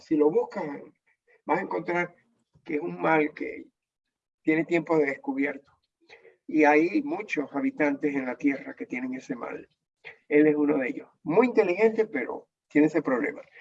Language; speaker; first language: Spanish; native; Spanish